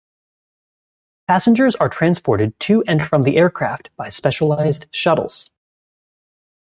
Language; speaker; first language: English; native; English